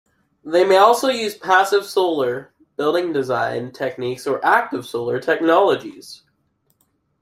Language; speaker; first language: English; native; English